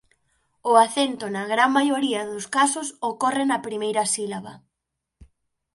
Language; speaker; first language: Galician; native; Galician